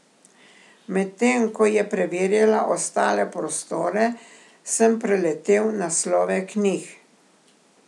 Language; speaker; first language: Slovenian; native; Slovenian